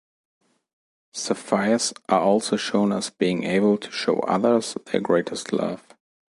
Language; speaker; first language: English; non-native, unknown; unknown